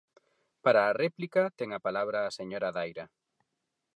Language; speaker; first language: Galician; non-native, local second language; Spanish